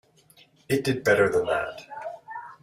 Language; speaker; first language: English; native; English